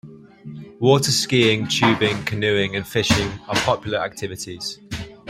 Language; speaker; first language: English; native; English